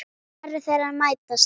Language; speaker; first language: Icelandic; native; Icelandic